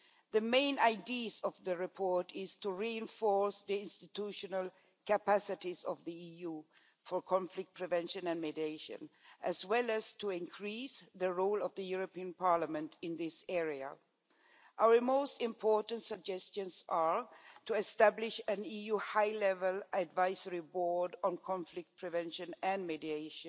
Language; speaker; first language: English; non-native, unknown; Swedish